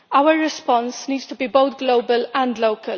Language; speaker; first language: English; non-native, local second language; Maltese